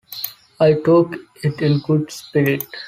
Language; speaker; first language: English; non-native, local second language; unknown